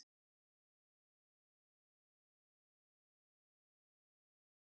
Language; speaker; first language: Icelandic; native; Icelandic